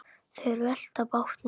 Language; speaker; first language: Icelandic; native; Icelandic